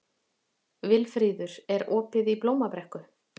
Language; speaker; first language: Icelandic; native; Icelandic